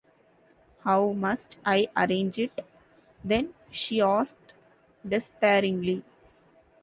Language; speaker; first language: English; non-native, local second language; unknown